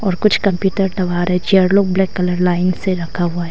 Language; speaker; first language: Hindi; non-native, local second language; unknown